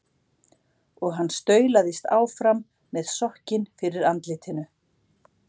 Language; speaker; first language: Icelandic; native; Icelandic